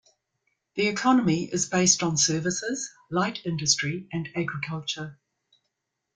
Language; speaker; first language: English; native; English